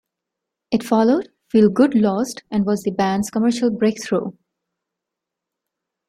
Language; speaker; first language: English; non-native, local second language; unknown